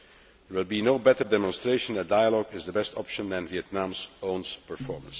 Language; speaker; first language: English; non-native, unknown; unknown